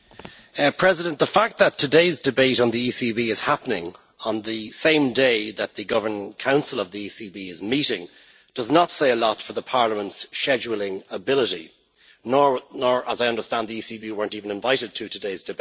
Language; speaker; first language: English; native; English